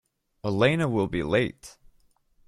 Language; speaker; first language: English; native; English